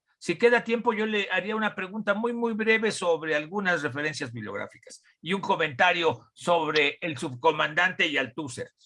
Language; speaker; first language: Spanish; native; Spanish